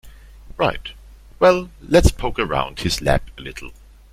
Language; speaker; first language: English; non-native, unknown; German